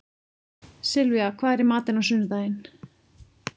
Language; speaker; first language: Icelandic; native; Icelandic